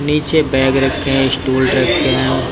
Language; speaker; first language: Hindi; native; Hindi